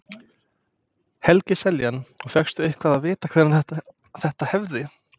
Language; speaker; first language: Icelandic; non-native, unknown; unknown